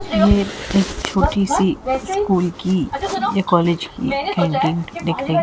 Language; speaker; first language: Hindi; native; Hindi